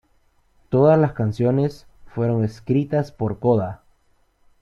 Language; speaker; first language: Spanish; native; Spanish